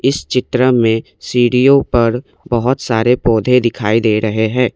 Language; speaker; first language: Hindi; non-native, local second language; Assamese